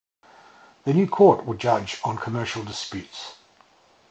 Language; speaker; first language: English; native; English